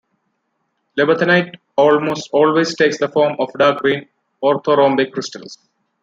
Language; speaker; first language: English; non-native, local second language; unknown